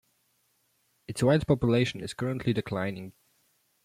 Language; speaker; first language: English; non-native, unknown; Polish